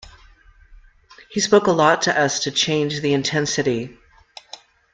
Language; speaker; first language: English; native; English